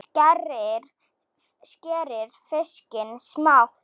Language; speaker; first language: Icelandic; non-native, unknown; Slovak